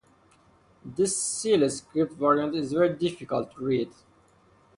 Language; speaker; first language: English; non-native, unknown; Persian